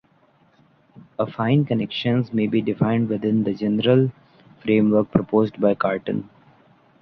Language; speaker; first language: English; non-native, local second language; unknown